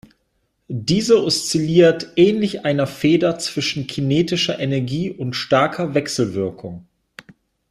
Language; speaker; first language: German; native; German